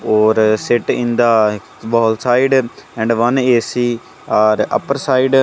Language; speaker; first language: English; non-native, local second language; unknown